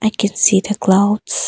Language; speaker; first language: English; non-native, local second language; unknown